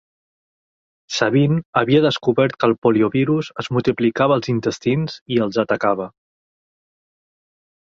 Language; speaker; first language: Catalan; native; Catalan